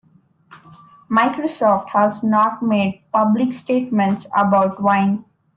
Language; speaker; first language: English; non-native, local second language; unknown